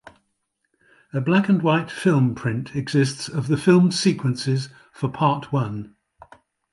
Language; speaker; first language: English; native; English